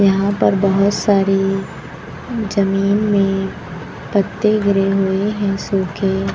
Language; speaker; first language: Hindi; native; Hindi